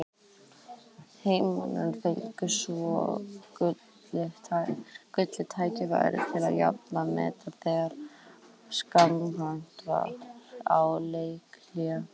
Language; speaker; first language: Icelandic; native; Icelandic